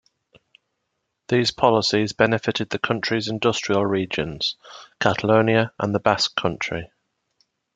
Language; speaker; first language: English; native; English